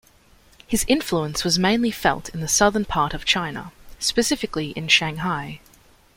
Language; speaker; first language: English; native; English